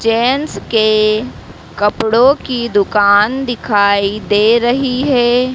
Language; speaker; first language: Hindi; native; Hindi